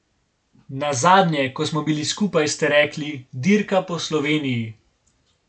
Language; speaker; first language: Slovenian; native; Slovenian